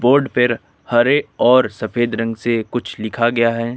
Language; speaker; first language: Hindi; native; Hindi